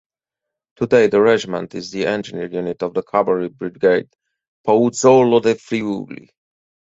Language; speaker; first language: English; native; English